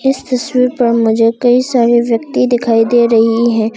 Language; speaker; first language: Hindi; non-native, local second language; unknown